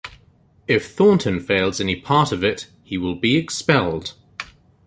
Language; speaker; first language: English; native; English